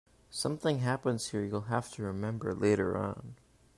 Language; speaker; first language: English; native; English